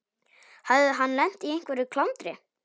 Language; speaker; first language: Icelandic; non-native, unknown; Polish